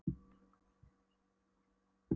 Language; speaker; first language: Icelandic; non-native, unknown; Polish